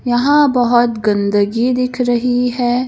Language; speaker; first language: Hindi; native; Hindi